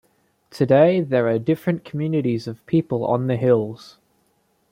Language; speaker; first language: English; native; English